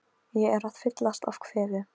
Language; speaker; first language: Icelandic; non-native, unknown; Polish